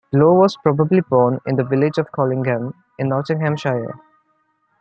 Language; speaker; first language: English; non-native, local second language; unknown